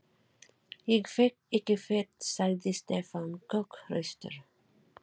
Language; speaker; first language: Icelandic; non-native, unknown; Filipino